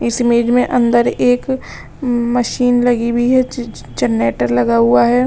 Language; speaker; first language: Hindi; native; Hindi